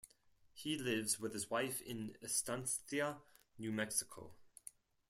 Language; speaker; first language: English; non-native, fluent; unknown